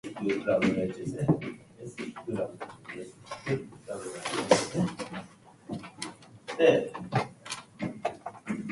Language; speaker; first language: English; non-native, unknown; Japanese